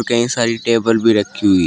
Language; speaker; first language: Hindi; native; Hindi